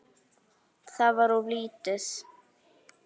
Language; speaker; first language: Icelandic; native; Icelandic